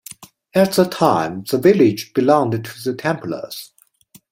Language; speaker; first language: English; non-native, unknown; Chinese